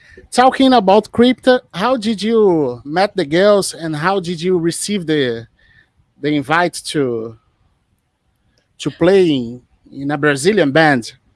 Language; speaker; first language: English; non-native, fluent; Portuguese